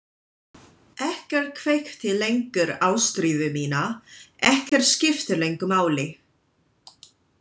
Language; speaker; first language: Icelandic; non-native, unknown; English